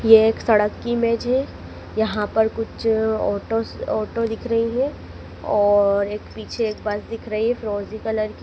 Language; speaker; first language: Hindi; native; Hindi